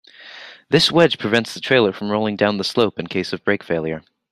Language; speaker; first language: English; native; English